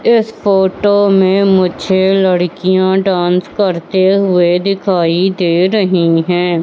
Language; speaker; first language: Hindi; native; Hindi